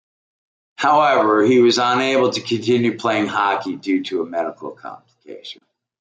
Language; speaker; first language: English; native; English